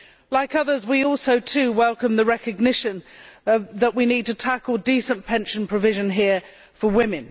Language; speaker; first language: English; native; English